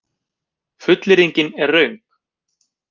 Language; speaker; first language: Icelandic; native; Icelandic